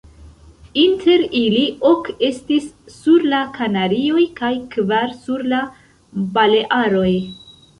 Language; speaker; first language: Esperanto; non-native, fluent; Central Kurdish